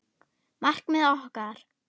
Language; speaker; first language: Icelandic; non-native, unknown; German